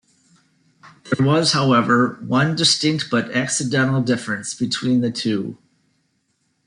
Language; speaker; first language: English; native; English